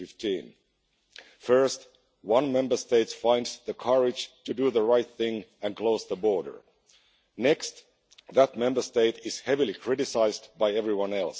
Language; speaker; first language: English; non-native, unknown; Finnish